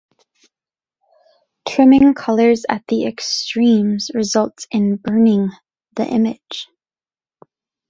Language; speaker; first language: English; native; English